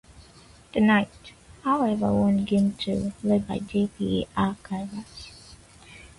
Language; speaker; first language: English; non-native, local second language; Yoruba